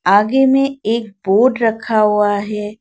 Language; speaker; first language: Hindi; non-native, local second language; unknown